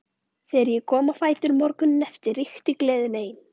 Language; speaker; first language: Icelandic; native; Icelandic